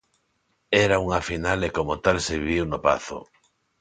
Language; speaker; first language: Galician; non-native, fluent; Spanish